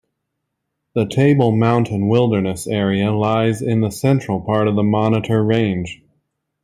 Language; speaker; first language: English; native; English